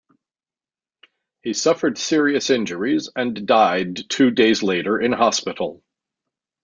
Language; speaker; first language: English; native; English